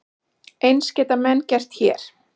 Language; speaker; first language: Icelandic; native; Icelandic